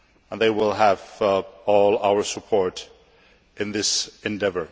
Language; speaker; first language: English; non-native, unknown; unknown